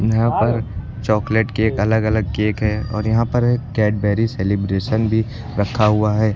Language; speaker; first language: Hindi; native; Hindi